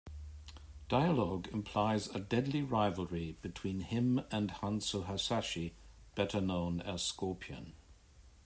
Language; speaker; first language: English; native; English